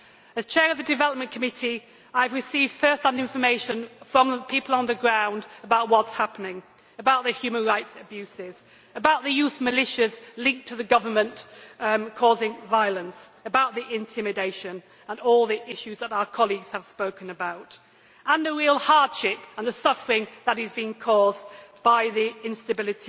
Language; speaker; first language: English; native; English